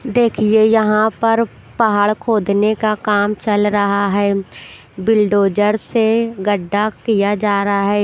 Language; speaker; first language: Hindi; non-native, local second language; Punjabi